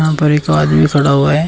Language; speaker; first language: Hindi; native; Hindi